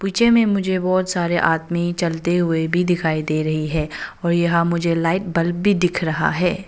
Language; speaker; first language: Hindi; non-native, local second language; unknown